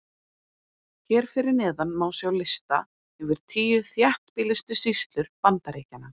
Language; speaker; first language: Icelandic; native; Icelandic